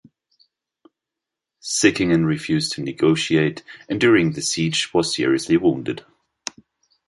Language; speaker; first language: English; non-native, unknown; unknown